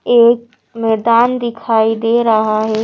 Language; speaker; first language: Hindi; native; Hindi